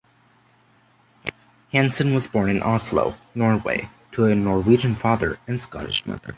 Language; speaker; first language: English; native; English